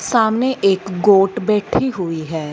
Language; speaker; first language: Hindi; non-native, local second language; Punjabi